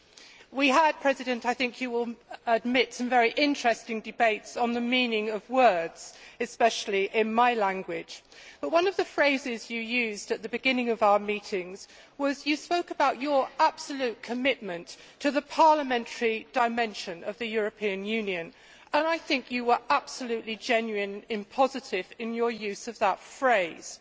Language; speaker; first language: English; native; English